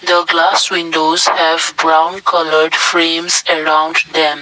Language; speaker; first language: English; non-native, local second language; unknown